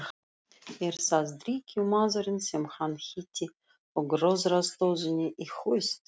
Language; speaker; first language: Icelandic; non-native, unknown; Russian